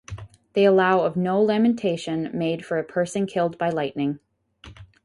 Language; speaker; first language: English; native; English